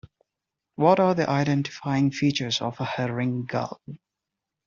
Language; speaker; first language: English; non-native, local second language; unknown